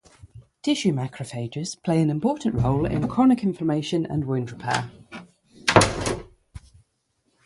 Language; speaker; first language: English; native; English